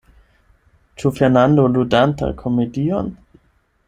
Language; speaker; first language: Esperanto; non-native, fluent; German